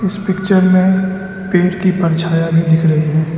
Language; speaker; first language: Hindi; non-native, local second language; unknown